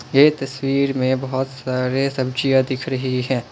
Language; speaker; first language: Hindi; non-native, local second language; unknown